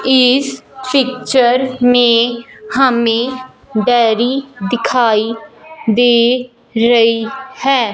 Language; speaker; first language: Hindi; non-native, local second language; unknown